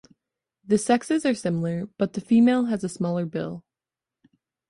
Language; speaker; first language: English; native; English